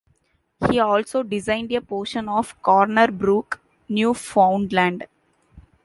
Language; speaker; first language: English; non-native, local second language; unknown